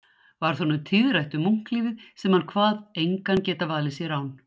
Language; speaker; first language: Icelandic; native; Icelandic